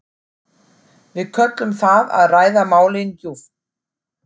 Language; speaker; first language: Icelandic; non-native, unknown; German